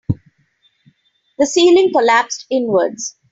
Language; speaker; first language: English; non-native, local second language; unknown